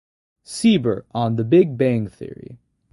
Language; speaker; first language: English; native; English